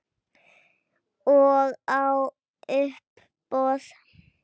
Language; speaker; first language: Icelandic; native; Icelandic